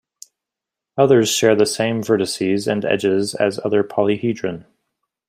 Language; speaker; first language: English; native; English